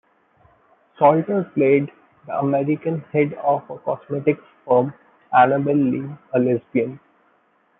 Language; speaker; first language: English; non-native, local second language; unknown